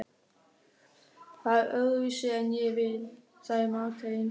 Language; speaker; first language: Icelandic; non-native, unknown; German